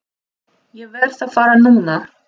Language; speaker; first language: Icelandic; non-native, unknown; Russian